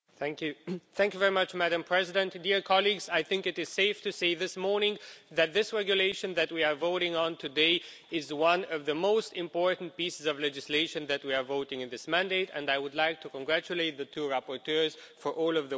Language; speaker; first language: English; non-native, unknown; Romanian